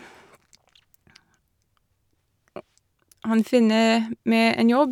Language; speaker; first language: Norwegian; non-native, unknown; English